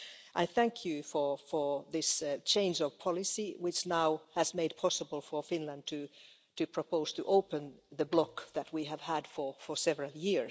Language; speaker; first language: English; non-native, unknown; Finnish